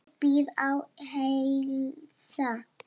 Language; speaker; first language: Icelandic; non-native, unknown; Lithuanian